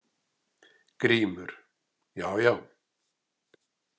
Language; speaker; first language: Icelandic; native; Icelandic